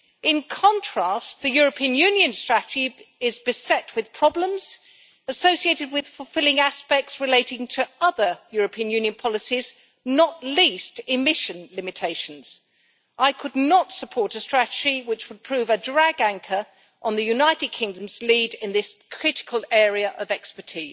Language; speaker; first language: English; native; English